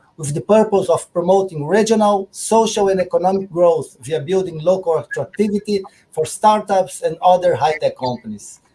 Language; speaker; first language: English; non-native, fluent; Portuguese